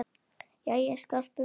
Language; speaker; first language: Icelandic; native; Icelandic